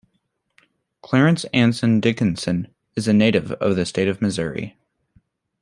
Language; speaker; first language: English; native; English